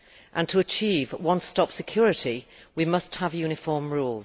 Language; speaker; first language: English; native; English